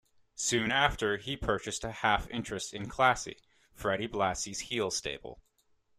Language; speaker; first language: English; native; English